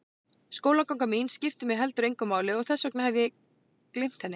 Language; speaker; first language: Icelandic; native; Icelandic